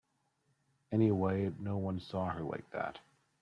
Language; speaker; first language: English; native; English